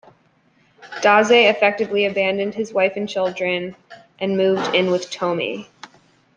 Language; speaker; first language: English; native; English